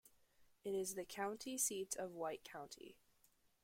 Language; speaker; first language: English; native; English